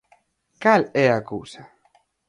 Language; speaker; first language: Galician; native; Galician